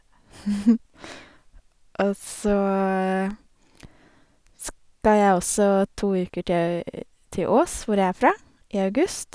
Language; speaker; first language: Norwegian; native; Norwegian